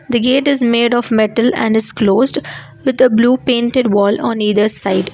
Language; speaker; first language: English; non-native, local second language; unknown